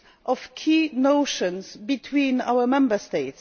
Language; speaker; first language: English; non-native, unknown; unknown